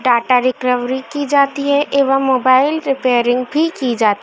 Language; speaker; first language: Hindi; native; Hindi